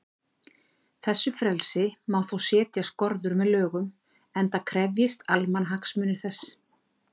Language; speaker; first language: Icelandic; native; Icelandic